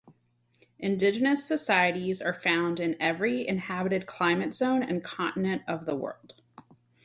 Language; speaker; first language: English; native; English